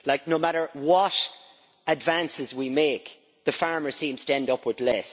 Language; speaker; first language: English; native; English